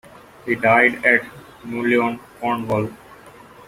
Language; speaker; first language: English; non-native, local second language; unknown